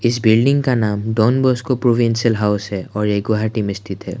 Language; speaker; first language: Hindi; non-native, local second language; Assamese